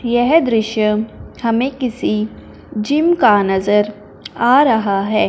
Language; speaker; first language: Hindi; non-native, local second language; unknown